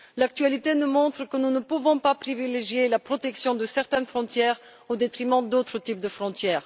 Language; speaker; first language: French; non-native, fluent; Bulgarian